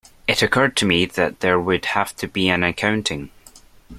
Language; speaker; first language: English; native; English